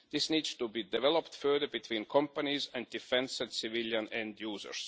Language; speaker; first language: English; non-native, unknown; Estonian